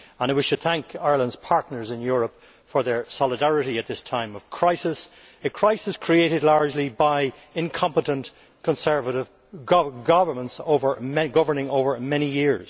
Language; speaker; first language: English; native; English